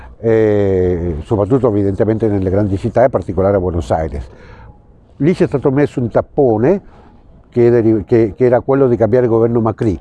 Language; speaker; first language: Italian; non-native, fluent; Spanish